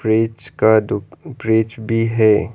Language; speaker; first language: Hindi; non-native, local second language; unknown